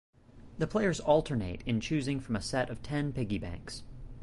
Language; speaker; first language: English; native; English